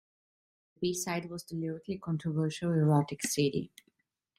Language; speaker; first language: English; non-native, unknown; Italian